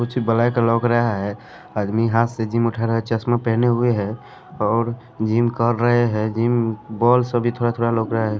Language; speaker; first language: Hindi; non-native, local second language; Bhojpuri